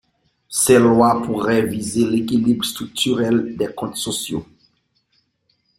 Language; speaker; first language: French; non-native, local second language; Haitian Creole